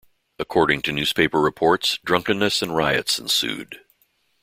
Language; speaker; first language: English; native; English